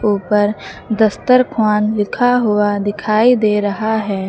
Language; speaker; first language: Hindi; native; Hindi